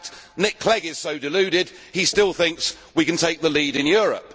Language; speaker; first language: English; native; English